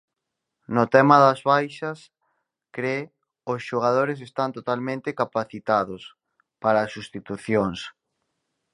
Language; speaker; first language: Galician; native; Galician